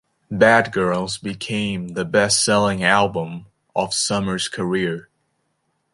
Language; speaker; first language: English; native; English